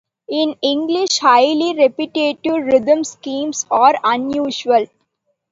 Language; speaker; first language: English; non-native, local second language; Tamil